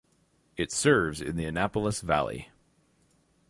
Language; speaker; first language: English; native; English